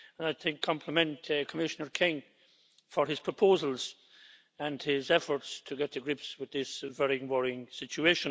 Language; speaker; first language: English; native; English